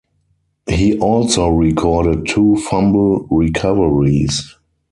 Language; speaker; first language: English; non-native, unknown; German